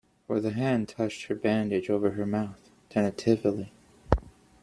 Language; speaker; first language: English; native; English